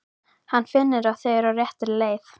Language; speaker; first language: Icelandic; native; Icelandic